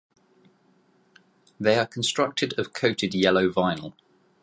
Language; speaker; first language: English; native; English